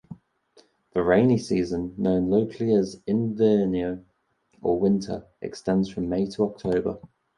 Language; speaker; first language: English; native; English